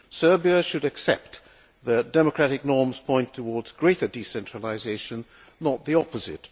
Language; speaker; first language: English; non-native, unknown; Hungarian